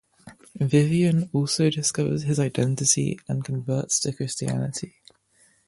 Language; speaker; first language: English; native; English